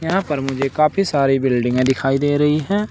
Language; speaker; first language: Hindi; native; Hindi